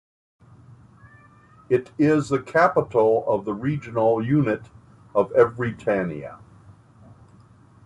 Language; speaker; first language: English; native; English